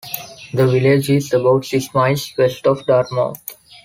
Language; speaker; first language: English; non-native, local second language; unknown